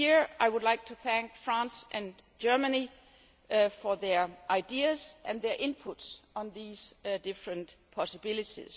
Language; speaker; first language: English; non-native, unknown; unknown